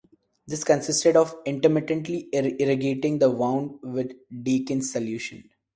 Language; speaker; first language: English; non-native, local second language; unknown